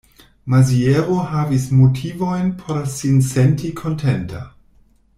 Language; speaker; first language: Esperanto; non-native, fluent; German